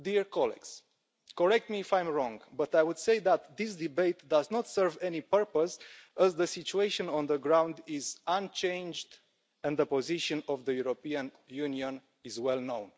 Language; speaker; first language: English; non-native, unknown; Romanian